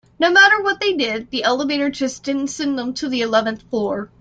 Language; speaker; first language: English; native; English